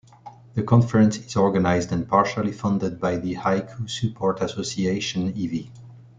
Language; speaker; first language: English; non-native, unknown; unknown